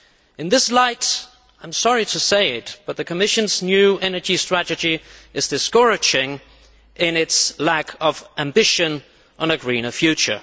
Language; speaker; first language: English; non-native, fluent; Danish